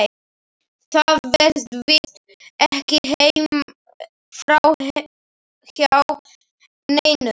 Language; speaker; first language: Icelandic; non-native, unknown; Slovak